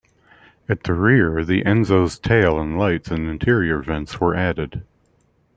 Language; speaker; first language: English; native; English